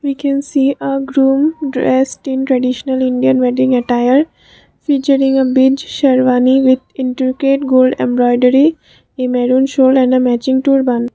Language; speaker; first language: English; non-native, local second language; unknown